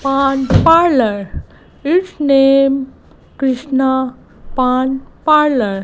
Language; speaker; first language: English; non-native, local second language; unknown